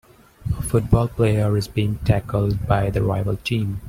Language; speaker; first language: English; non-native, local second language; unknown